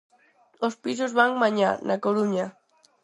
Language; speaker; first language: Galician; non-native, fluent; Spanish